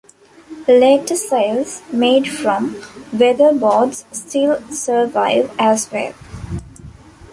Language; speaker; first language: English; non-native, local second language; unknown